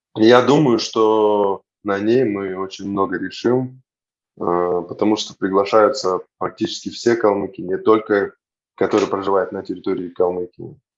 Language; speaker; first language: Russian; native; Russian